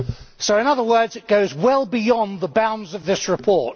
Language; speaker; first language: English; native; English